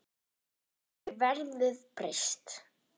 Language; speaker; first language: Icelandic; non-native, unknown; German